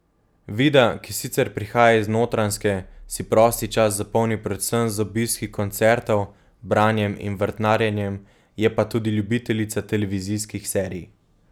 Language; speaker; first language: Slovenian; native; Slovenian